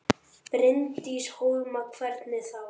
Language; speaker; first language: Icelandic; native; Icelandic